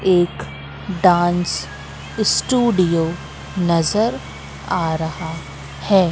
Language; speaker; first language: Hindi; native; Hindi